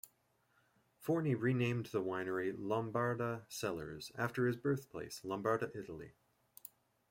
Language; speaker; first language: English; native; English